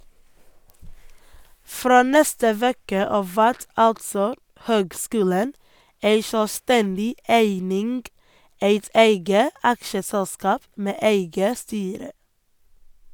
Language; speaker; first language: Norwegian; non-native, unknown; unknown